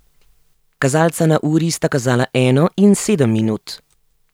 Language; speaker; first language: Slovenian; native; Slovenian